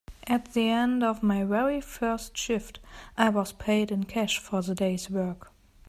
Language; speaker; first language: English; non-native, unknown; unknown